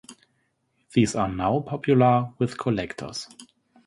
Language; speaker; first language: English; non-native, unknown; German